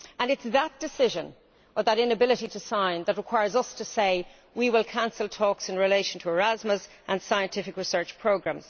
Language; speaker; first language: English; native; English